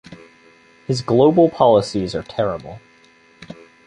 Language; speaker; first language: English; native; English